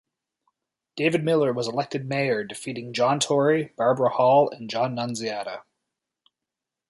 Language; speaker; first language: English; native; English